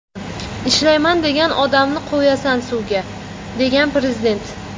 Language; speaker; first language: Uzbek; native; Uzbek